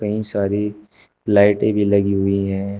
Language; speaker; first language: Hindi; native; Hindi